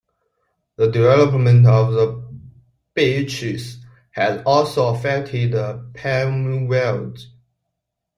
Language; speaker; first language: English; non-native, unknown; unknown